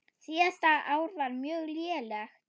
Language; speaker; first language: Icelandic; non-native, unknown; German